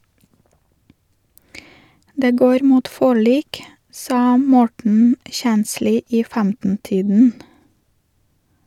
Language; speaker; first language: Norwegian; non-native, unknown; Russian